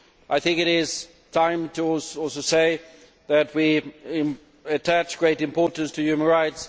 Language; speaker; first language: English; non-native, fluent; Swedish